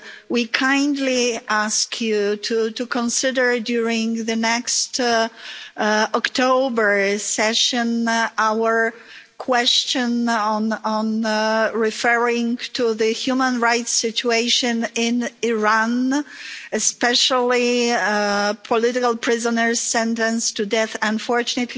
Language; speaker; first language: English; non-native, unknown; Polish